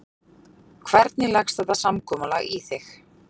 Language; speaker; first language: Icelandic; native; Icelandic